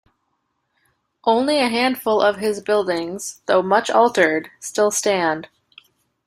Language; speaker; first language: English; native; English